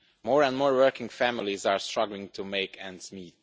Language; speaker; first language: English; non-native, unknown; Romanian